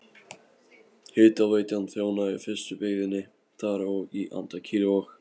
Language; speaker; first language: Icelandic; non-native, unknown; Polish